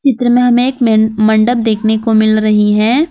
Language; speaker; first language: Hindi; non-native, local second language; Gujarati